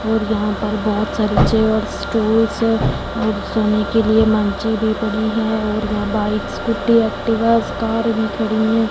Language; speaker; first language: Hindi; non-native, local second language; Punjabi